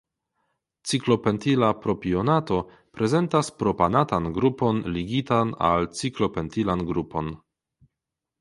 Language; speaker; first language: Esperanto; non-native, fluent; Polish